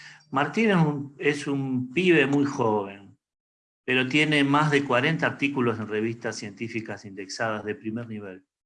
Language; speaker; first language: Spanish; native; Spanish